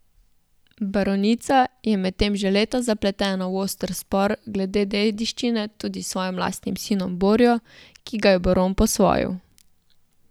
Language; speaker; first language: Slovenian; native; Slovenian